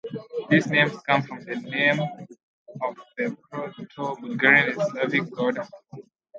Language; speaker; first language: English; non-native, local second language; Swahili